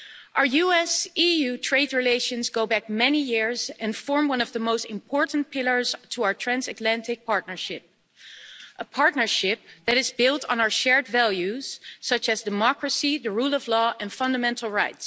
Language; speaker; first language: English; non-native, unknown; Dutch